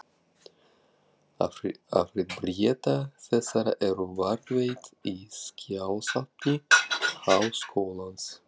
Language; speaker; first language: Icelandic; non-native, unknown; Russian